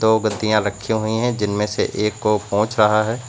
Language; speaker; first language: Hindi; native; Hindi